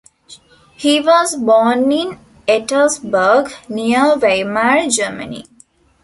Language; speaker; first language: English; non-native, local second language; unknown